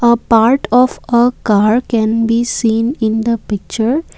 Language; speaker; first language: English; non-native, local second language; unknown